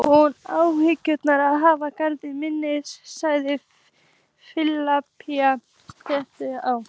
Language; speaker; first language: Icelandic; native; Icelandic